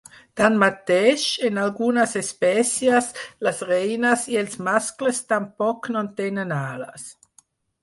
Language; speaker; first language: Catalan; non-native, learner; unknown